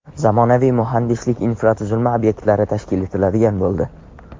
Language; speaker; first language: Uzbek; non-native, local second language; Tajik